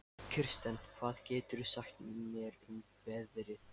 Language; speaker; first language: Icelandic; non-native, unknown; Lithuanian